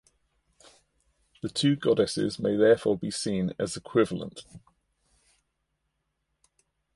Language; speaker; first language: English; native; English